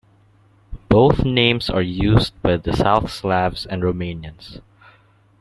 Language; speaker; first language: English; non-native, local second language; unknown